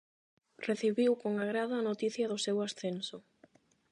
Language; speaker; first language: Galician; non-native, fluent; Spanish